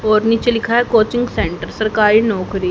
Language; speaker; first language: Hindi; native; Hindi